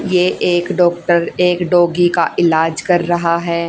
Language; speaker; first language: Hindi; native; Hindi